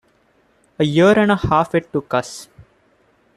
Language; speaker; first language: English; non-native, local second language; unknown